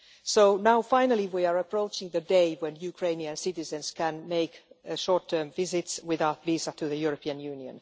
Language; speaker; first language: English; non-native, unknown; Finnish